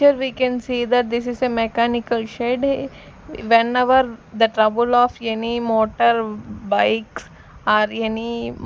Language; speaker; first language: English; non-native, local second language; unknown